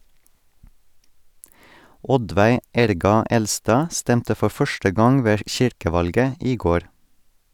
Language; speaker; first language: Norwegian; non-native, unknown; Estonian